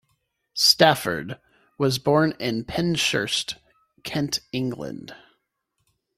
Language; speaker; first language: English; native; English